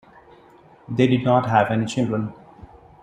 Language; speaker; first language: English; non-native, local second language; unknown